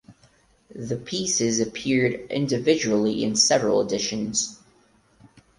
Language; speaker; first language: English; non-native, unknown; Portuguese